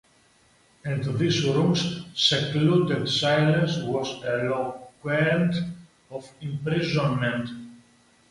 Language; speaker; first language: English; non-native, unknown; Greek